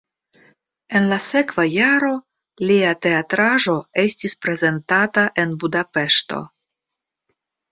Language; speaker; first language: Esperanto; non-native, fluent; Russian